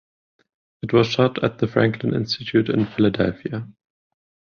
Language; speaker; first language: English; non-native, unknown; German